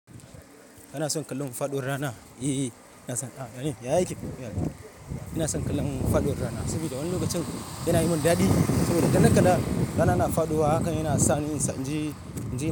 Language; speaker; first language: Hausa; non-native, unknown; Yoruba